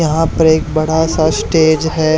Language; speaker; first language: Hindi; native; Hindi